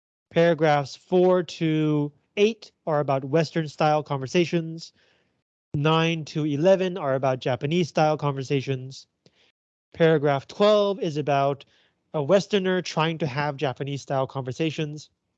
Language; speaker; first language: English; native; English